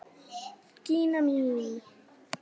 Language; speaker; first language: Icelandic; native; Icelandic